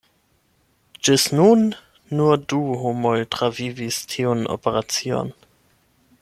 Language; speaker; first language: Esperanto; non-native, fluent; German